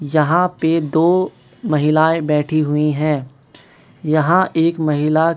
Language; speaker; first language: Hindi; non-native, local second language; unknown